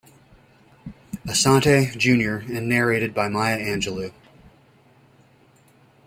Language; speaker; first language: English; native; English